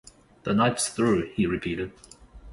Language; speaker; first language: English; native; English